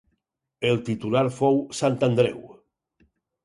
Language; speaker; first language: Catalan; native; Catalan